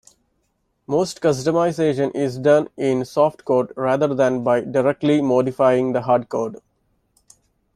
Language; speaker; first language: English; non-native, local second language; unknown